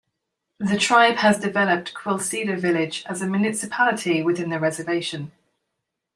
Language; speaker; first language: English; native; English